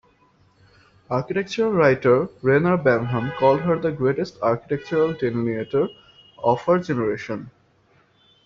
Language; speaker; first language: English; non-native, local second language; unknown